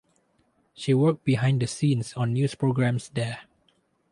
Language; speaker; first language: English; non-native, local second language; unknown